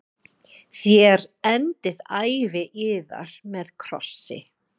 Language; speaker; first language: Icelandic; non-native, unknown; English